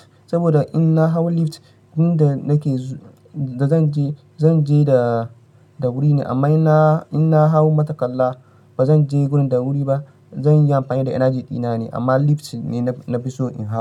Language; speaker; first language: Hausa; non-native, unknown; Yoruba